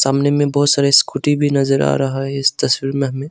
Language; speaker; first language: Hindi; non-native, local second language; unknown